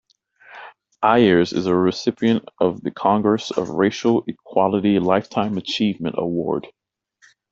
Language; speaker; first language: English; native; English